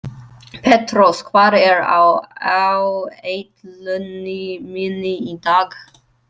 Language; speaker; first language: Icelandic; non-native, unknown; English